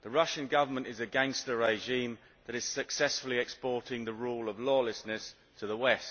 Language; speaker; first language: English; native; English